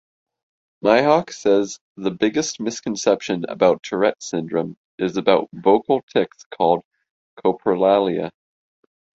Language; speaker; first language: English; native; English